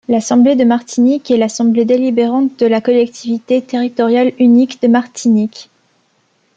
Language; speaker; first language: French; native; French